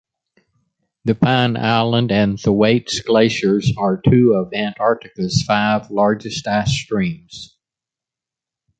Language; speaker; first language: English; native; English